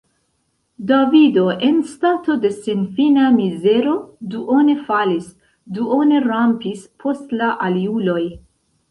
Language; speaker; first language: Esperanto; non-native, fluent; Central Kurdish